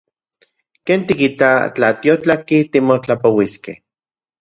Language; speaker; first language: Central Puebla Nahuatl; non-native, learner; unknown